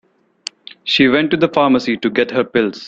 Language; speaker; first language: English; non-native, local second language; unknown